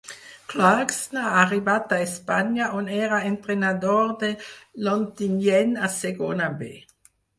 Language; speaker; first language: Catalan; non-native, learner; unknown